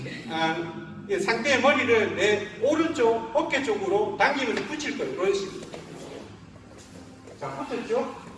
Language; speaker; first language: Korean; native; Korean